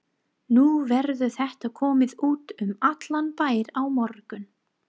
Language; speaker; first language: Icelandic; non-native, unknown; English